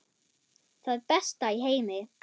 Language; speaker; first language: Icelandic; non-native, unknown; German